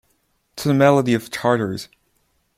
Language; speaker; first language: English; non-native, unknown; Chinese